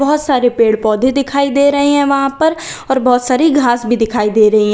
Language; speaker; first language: Hindi; native; Hindi